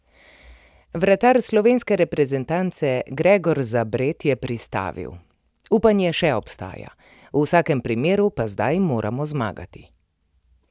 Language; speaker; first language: Slovenian; native; Slovenian